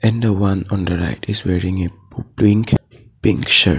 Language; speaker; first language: English; non-native, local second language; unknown